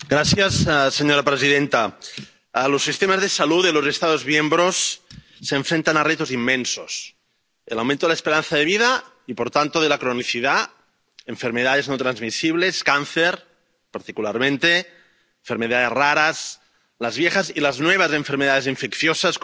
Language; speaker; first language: Spanish; non-native, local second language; Catalan